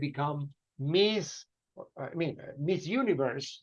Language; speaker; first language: English; non-native, fluent; Spanish